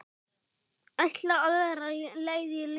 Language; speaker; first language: Icelandic; non-native, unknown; German